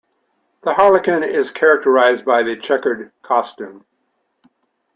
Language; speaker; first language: English; native; English